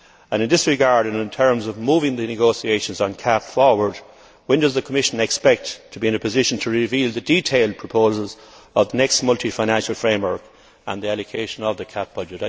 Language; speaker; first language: English; native; English